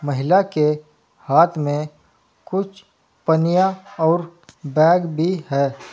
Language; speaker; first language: Hindi; native; Hindi